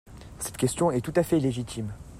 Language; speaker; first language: French; native; French